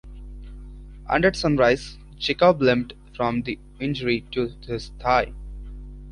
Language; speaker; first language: English; non-native, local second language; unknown